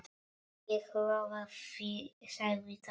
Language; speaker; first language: Icelandic; non-native, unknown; Polish